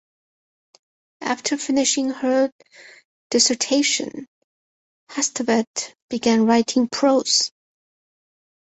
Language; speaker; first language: English; non-native, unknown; Chinese